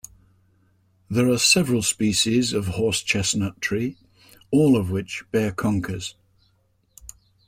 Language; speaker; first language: English; native; English